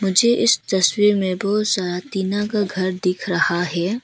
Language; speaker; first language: Hindi; non-native, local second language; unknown